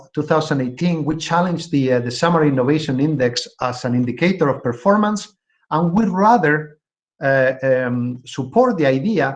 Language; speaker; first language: English; non-native, fluent; Spanish